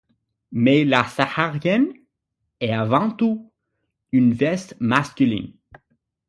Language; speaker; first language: French; non-native, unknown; English